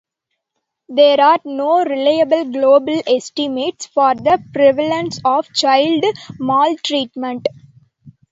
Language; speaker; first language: English; non-native, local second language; Tamil